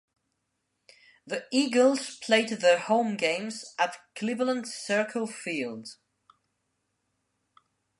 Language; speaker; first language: English; non-native, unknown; Spanish